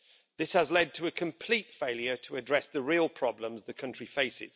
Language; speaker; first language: English; native; English